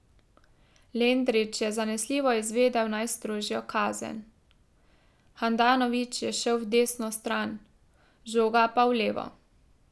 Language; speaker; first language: Slovenian; native; Slovenian